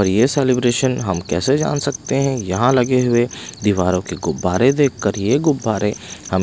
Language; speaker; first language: Hindi; non-native, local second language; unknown